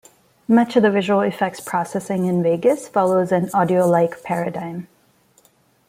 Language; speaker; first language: English; non-native, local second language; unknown